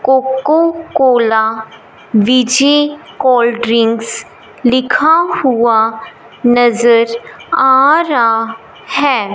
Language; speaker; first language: Hindi; non-native, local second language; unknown